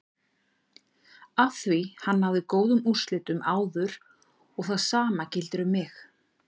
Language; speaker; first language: Icelandic; native; Icelandic